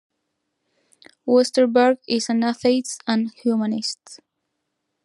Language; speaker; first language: English; non-native, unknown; Spanish